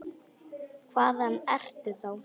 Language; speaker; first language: Icelandic; non-native, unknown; Polish